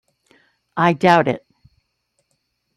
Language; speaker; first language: English; native; English